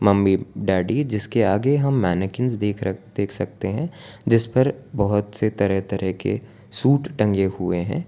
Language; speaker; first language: Hindi; non-native, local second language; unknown